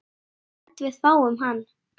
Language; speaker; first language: Icelandic; native; Icelandic